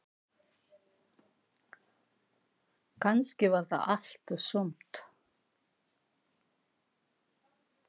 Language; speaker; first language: Icelandic; non-native, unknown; Filipino